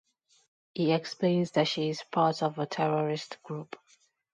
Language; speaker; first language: English; non-native, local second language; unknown